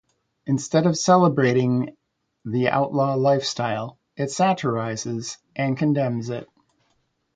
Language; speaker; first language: English; native; English